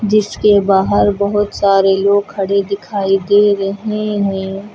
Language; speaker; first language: Hindi; native; Hindi